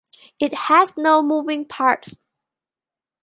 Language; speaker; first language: English; non-native, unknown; Thai